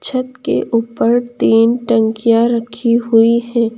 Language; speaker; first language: Hindi; native; Hindi